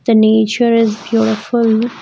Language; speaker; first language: English; non-native, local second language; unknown